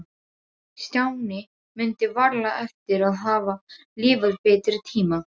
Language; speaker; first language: Icelandic; non-native, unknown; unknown